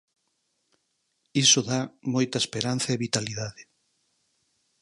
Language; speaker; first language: Galician; native; Galician